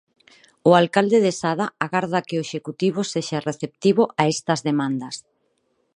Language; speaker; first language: Galician; non-native, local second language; Spanish